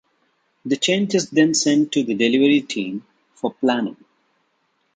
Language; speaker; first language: English; non-native, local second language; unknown